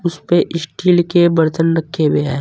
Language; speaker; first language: Hindi; native; Hindi